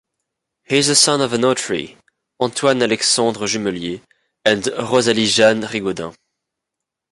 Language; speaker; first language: English; non-native, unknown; French